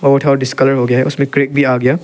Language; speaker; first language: Hindi; non-native, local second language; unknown